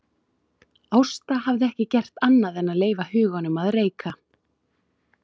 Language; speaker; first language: Icelandic; native; Icelandic